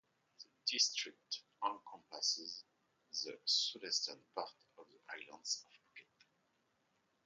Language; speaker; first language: English; non-native, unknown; French